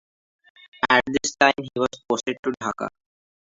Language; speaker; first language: English; non-native, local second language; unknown